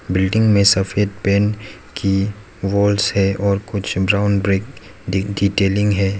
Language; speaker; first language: Hindi; non-native, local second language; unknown